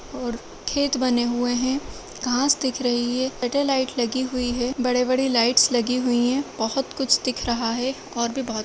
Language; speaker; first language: Hindi; native; Hindi